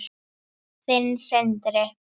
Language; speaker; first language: Icelandic; native; Icelandic